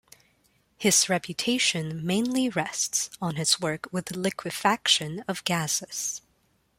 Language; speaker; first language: English; non-native, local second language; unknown